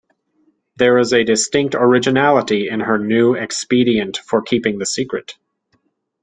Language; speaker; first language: English; native; English